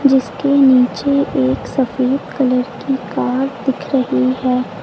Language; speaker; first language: Hindi; native; Hindi